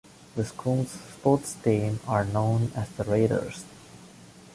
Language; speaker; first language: English; non-native, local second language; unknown